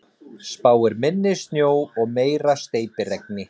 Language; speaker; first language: Icelandic; native; Icelandic